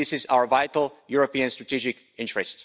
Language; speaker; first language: English; non-native, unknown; Slovak